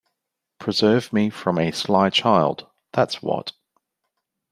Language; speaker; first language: English; native; English